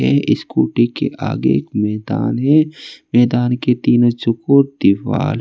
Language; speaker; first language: Hindi; native; Hindi